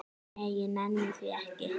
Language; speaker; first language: Icelandic; native; Icelandic